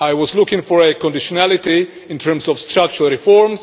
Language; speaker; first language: English; non-native, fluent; Czech